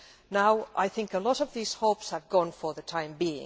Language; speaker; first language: English; non-native, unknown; Finnish